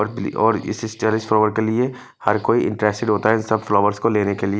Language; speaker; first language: Hindi; non-native, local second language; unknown